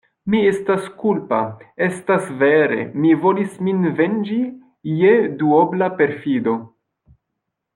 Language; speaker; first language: Esperanto; non-native, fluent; French